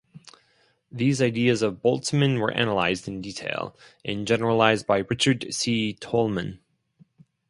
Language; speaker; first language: English; non-native, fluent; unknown